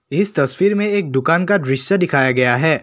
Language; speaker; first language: Hindi; non-native, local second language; Assamese